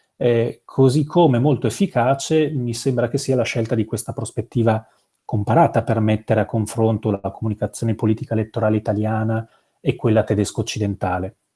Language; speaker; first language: Italian; native; Italian